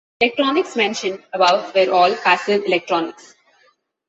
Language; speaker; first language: English; non-native, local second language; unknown